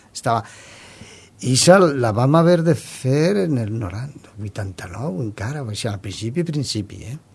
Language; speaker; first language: Catalan; non-native, local second language; Spanish